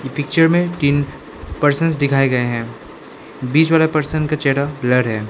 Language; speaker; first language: Hindi; non-native, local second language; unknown